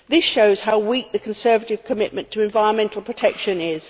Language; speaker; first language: English; native; English